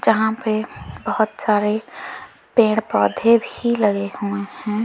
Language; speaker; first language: Hindi; native; Hindi